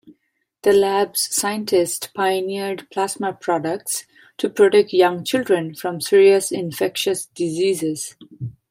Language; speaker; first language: English; non-native, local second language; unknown